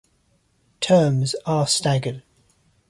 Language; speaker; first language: English; native; English